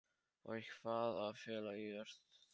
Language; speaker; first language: Icelandic; non-native, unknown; Polish